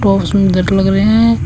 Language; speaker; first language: Hindi; native; Hindi